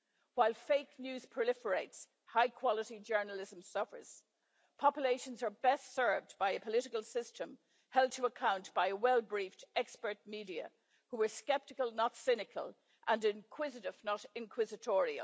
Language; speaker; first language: English; native; English